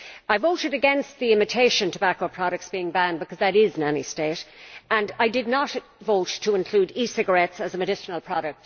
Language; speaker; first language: English; native; English